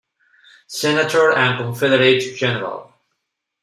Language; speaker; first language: English; non-native, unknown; Spanish